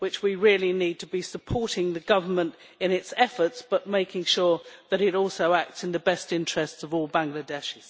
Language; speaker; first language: English; native; English